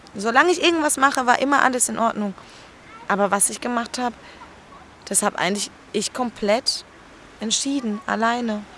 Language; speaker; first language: German; early bilingual, other home language; Spanish